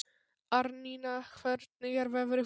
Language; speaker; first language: Icelandic; non-native, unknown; Polish